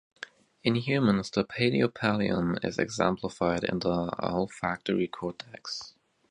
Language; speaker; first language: English; native; English